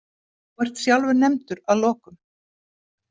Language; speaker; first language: Icelandic; native; Icelandic